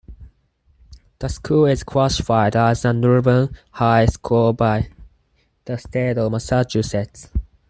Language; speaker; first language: English; non-native, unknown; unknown